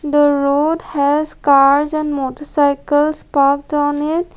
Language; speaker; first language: English; non-native, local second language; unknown